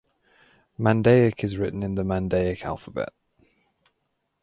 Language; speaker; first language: English; native; English